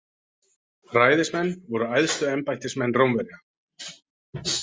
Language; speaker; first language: Icelandic; native; Icelandic